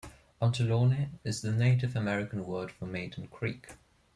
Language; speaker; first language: English; non-native, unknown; German